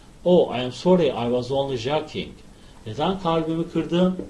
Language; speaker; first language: English; non-native, fluent; Turkish